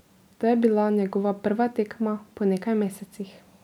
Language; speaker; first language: Slovenian; native; Slovenian